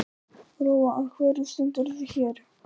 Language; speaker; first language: Icelandic; non-native, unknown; Polish